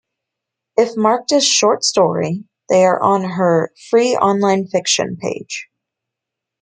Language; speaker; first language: English; native; English